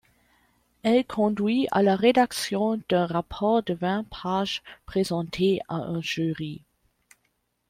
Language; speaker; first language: French; non-native, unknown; German